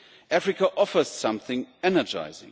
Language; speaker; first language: English; non-native, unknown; German